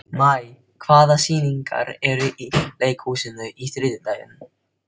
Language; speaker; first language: Icelandic; non-native, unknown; Filipino